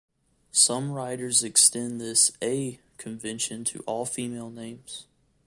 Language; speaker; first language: English; native; English